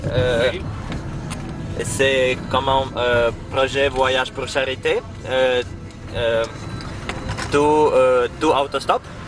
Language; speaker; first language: French; non-native, learner; Ukrainian